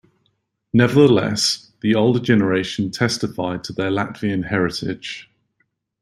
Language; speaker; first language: English; native; English